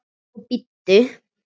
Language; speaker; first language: Icelandic; native; Icelandic